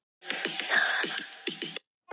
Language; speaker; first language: Icelandic; non-native, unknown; Thai